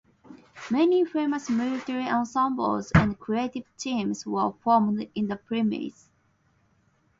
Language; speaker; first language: English; non-native, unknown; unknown